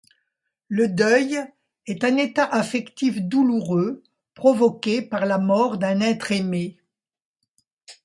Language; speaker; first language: French; native; French